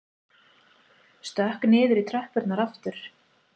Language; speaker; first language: Icelandic; native; Icelandic